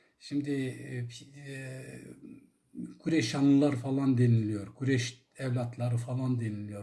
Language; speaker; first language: Turkish; non-native, local second language; Zaza